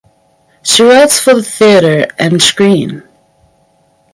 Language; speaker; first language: English; native; English